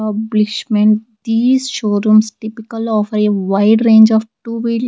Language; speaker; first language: English; non-native, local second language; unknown